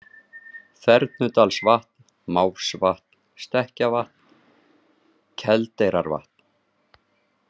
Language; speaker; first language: Icelandic; native; Icelandic